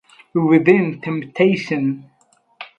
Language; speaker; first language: English; non-native, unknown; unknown